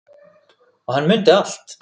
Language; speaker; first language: Icelandic; native; Icelandic